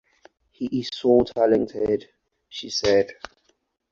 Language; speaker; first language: English; non-native, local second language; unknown